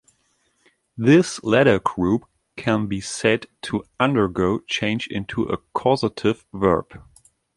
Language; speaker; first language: English; non-native, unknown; German